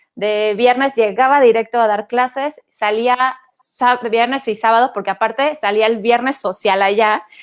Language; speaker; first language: Spanish; native; Spanish